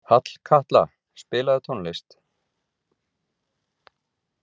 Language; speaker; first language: Icelandic; native; Icelandic